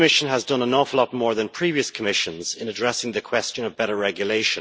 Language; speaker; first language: English; native; English